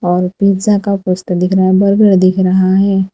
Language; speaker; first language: Hindi; non-native, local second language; Gujarati